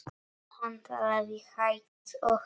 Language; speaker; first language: Icelandic; non-native, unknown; Polish